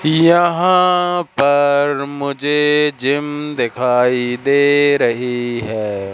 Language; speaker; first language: Hindi; native; Hindi